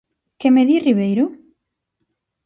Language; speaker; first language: Galician; native; Galician